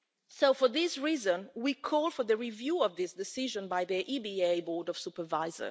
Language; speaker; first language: English; non-native, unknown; Italian